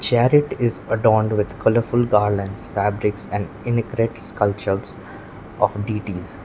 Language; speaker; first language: English; non-native, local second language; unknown